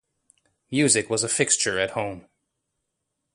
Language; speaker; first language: English; native; English